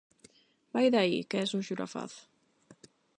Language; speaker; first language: Galician; non-native, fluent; Spanish